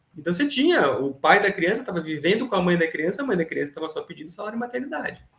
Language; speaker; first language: Portuguese; native; Portuguese